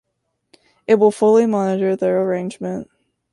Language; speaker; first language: English; native; English